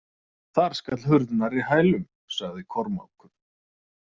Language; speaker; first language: Icelandic; native; Icelandic